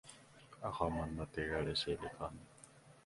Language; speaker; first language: English; non-native, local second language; Filipino